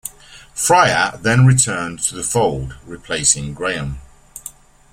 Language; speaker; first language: English; native; English